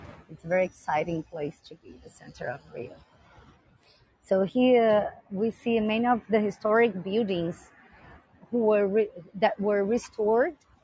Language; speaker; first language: English; non-native, fluent; Portuguese